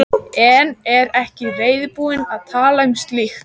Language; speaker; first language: Icelandic; native; Icelandic